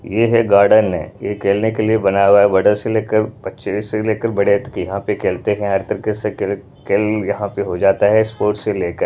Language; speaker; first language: Hindi; non-native, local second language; Punjabi